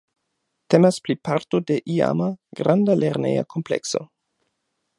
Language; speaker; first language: Esperanto; non-native, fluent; German